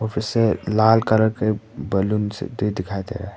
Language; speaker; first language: Hindi; non-native, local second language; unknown